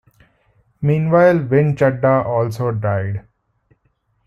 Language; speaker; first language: English; non-native, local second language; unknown